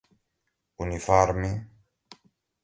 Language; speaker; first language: Portuguese; non-native, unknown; Galician